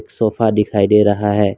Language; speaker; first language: Hindi; non-native, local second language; Assamese